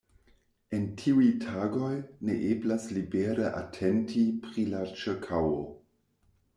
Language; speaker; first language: Esperanto; non-native, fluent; German